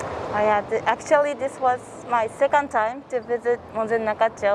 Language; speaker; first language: English; non-native, fluent; Japanese